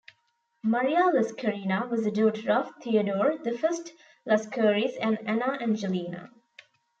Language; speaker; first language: English; non-native, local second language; Tamil